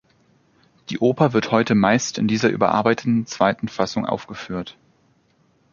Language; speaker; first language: German; native; German